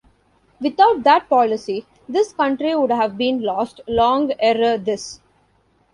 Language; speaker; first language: English; non-native, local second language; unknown